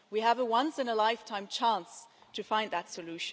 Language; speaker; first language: English; non-native, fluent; German